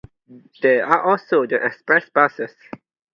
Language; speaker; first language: English; non-native, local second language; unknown